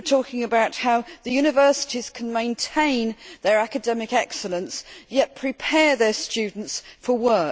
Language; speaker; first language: English; native; English